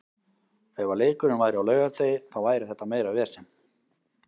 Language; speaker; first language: Icelandic; native; Icelandic